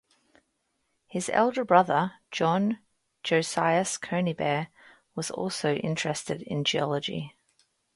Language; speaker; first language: English; native; English